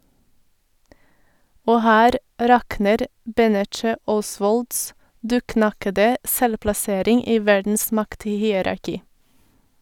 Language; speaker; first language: Norwegian; non-native, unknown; Portuguese